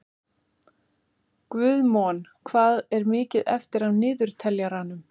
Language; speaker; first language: Icelandic; native; Icelandic